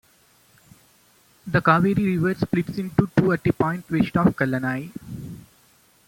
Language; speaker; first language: English; non-native, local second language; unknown